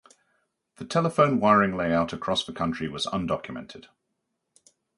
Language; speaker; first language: English; native; English